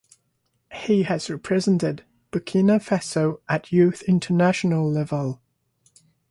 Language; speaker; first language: English; non-native, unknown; French